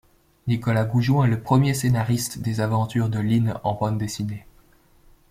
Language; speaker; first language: French; native; French